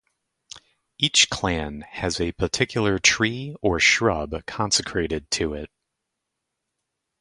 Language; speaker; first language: English; native; English